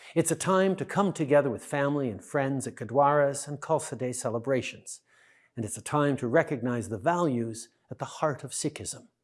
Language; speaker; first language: English; native; English